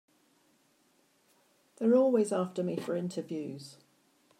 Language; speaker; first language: English; native; English